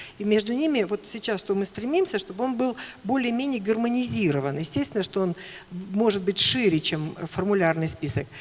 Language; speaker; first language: Russian; native; Russian